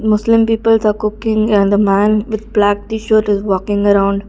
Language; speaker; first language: English; non-native, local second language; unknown